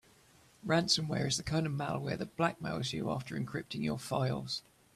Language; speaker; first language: English; native; English